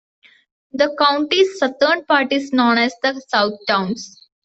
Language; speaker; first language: English; non-native, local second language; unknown